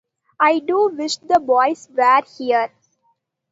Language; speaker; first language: English; non-native, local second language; Tamil